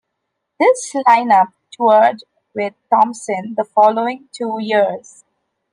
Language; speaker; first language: English; non-native, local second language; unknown